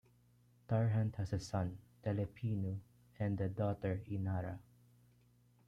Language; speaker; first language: English; non-native, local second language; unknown